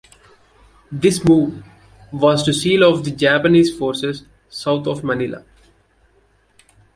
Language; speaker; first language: English; non-native, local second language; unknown